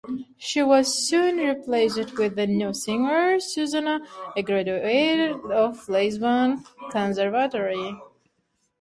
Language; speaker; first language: English; non-native, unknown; Turkmen